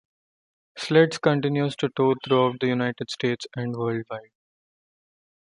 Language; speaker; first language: English; non-native, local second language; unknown